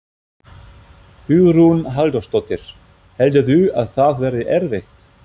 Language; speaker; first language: Icelandic; non-native, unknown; German